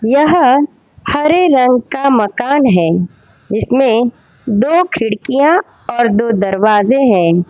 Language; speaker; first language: Hindi; non-native, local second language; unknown